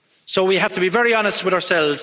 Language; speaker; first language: English; native; English